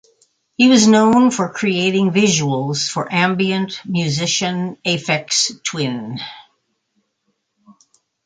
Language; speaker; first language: English; native; English